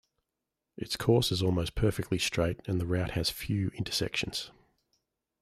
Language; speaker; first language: English; native; English